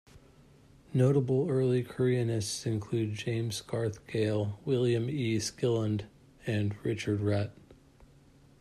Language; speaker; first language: English; native; English